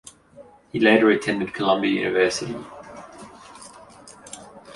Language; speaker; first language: English; native; English